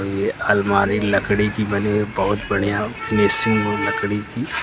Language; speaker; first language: Hindi; native; Hindi